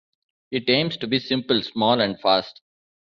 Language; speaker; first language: English; non-native, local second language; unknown